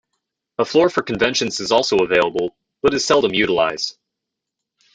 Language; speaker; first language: English; native; English